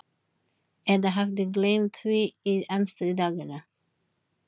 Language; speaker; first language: Icelandic; non-native, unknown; Filipino